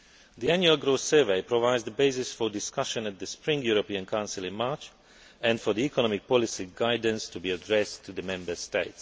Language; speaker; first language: English; non-native, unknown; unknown